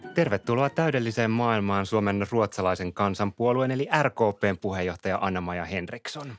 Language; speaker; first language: Finnish; native; Finnish